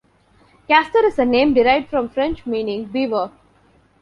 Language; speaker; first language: English; non-native, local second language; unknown